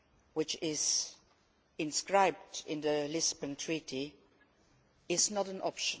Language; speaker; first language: English; non-native, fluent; Luxembourgish